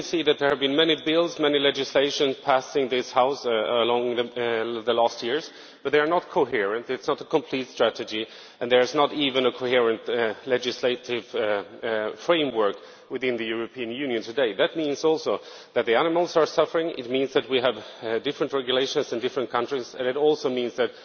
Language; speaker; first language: English; non-native, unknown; Swedish